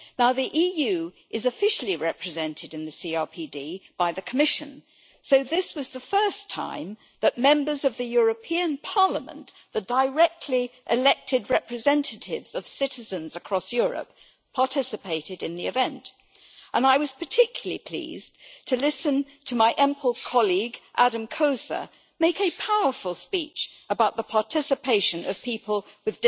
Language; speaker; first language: English; native; English